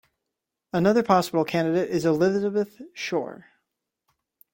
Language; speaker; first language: English; native; English